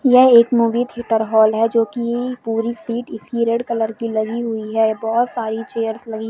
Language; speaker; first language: Hindi; native; Hindi